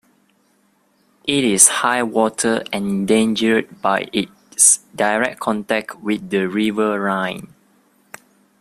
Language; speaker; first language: English; non-native, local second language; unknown